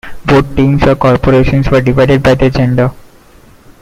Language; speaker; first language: English; non-native, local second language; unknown